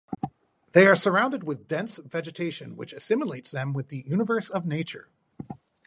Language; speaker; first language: English; native; English